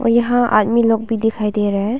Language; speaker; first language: Hindi; non-native, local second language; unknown